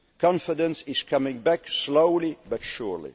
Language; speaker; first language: English; non-native, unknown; Dutch